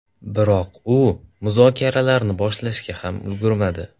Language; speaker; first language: Uzbek; non-native, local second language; Kazakh